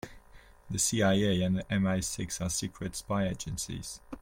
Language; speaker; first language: English; non-native, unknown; French